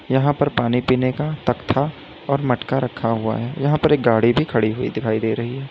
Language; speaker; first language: Hindi; native; Hindi